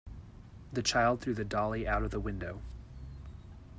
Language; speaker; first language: English; native; English